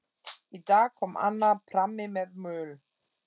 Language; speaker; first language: Icelandic; non-native, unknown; German